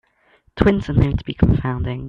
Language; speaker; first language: English; native; English